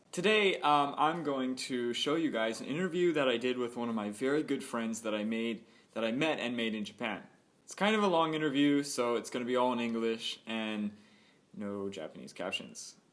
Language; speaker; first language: English; native; English